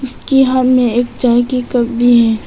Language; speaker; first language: Hindi; non-native, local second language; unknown